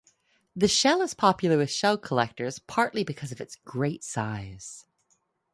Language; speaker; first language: English; non-native, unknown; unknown